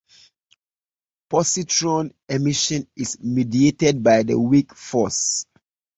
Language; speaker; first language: English; native; English